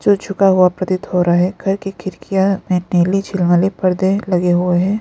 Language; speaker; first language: Hindi; non-native, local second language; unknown